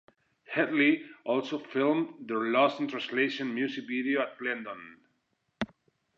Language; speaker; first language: English; non-native, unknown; Spanish